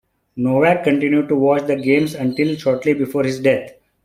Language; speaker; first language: English; non-native, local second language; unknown